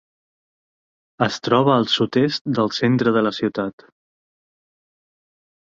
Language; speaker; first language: Catalan; native; Catalan